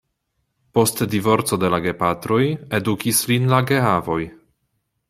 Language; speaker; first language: Esperanto; non-native, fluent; Polish